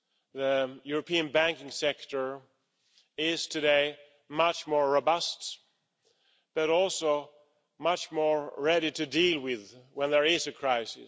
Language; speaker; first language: English; non-native, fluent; Swedish